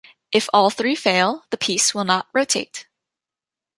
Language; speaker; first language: English; native; English